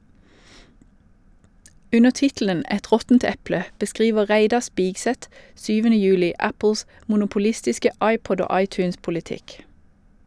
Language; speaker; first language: Norwegian; native; Norwegian